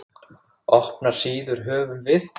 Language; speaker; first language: Icelandic; native; Icelandic